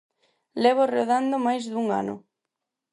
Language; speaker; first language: Galician; non-native, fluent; Spanish